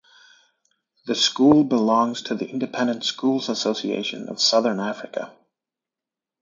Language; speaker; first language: English; native; English